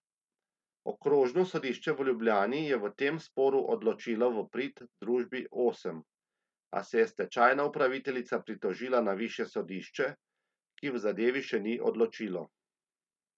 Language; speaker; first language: Slovenian; native; Slovenian